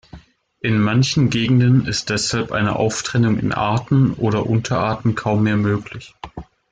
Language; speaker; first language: German; native; German